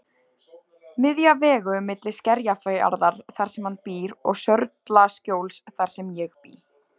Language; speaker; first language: Icelandic; native; Icelandic